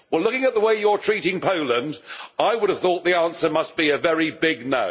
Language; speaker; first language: English; native; English